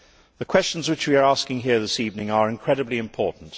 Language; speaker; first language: English; native; English